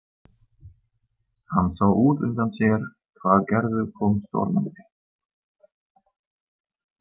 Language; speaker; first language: Icelandic; non-native, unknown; German